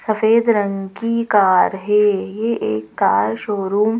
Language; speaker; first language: Hindi; native; Hindi